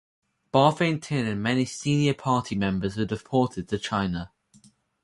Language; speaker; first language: English; native; English